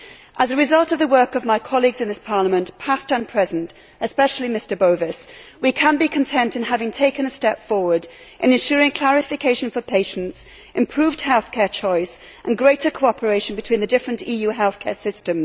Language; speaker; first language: English; native; English